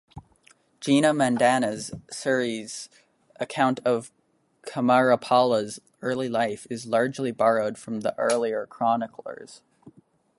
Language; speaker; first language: English; native; English